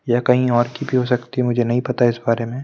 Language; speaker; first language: Hindi; native; Hindi